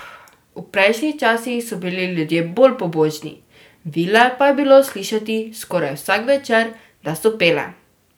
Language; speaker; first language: Slovenian; native; Slovenian